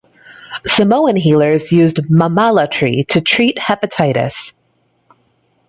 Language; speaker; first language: English; native; English